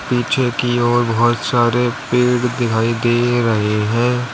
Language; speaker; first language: Hindi; native; Hindi